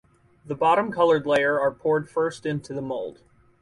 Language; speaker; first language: English; native; English